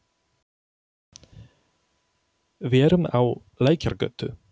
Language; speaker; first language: Icelandic; non-native, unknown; Polish